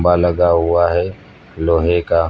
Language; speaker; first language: Hindi; native; Hindi